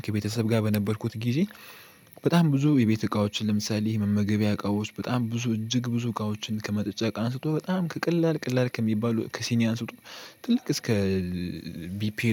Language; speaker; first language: Amharic; native; Amharic